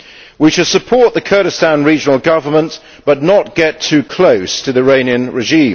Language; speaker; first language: English; native; English